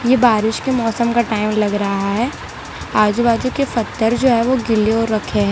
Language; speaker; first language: Hindi; non-native, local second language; Gujarati